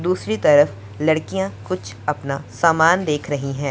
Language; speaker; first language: Hindi; non-native, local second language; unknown